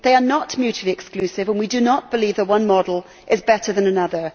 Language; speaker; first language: English; native; English